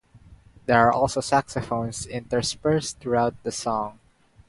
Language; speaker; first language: English; non-native, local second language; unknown